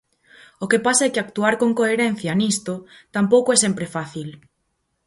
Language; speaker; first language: Galician; native; Galician